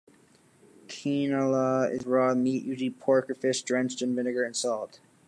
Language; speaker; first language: English; native; English